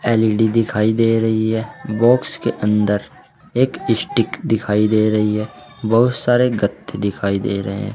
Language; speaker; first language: Hindi; native; Hindi